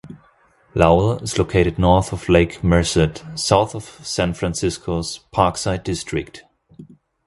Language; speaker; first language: English; non-native, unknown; German